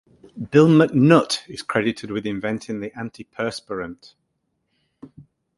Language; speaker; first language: English; native; English